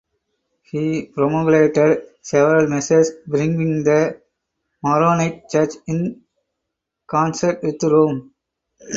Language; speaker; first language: English; non-native, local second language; Tamil